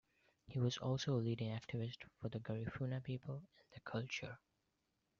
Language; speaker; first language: English; non-native, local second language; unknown